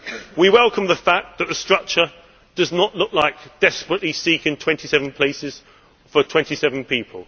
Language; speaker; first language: English; native; English